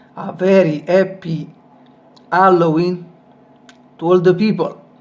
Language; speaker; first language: English; non-native, fluent; Italian